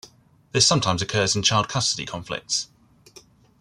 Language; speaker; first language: English; native; English